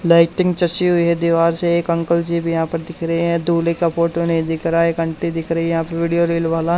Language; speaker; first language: Hindi; native; Hindi